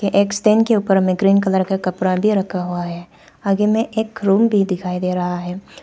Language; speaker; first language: Hindi; non-native, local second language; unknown